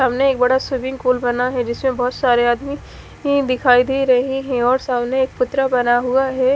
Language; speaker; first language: Hindi; native; Hindi